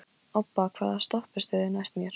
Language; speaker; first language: Icelandic; non-native, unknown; Polish